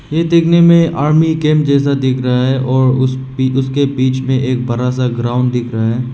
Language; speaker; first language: Hindi; non-native, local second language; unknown